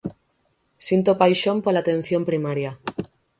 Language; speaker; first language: Galician; native; Galician